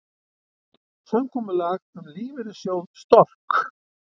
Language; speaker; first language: Icelandic; native; Icelandic